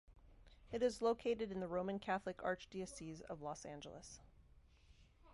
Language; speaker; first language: English; native; English